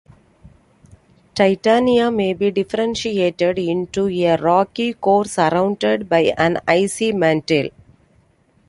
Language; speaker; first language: English; non-native, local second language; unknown